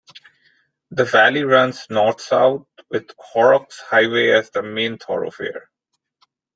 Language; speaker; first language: English; non-native, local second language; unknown